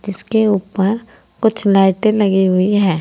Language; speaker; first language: Hindi; native; Hindi